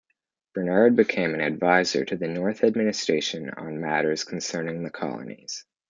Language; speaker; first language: English; native; English